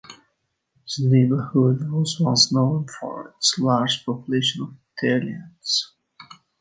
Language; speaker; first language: English; native; English